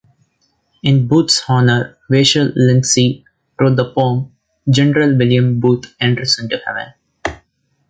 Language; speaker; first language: English; non-native, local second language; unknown